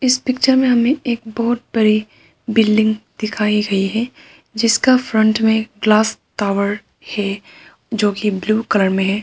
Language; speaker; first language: Hindi; non-native, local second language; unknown